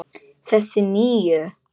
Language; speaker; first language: Icelandic; non-native, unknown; Polish